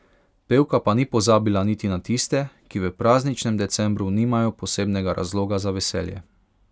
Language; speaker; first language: Slovenian; non-native, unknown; Hungarian